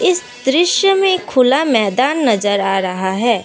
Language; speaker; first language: Hindi; non-native, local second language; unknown